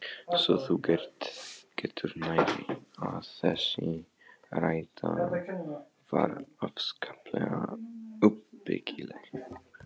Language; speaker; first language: Icelandic; non-native, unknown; Polish